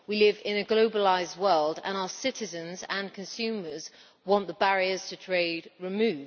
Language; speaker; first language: English; native; English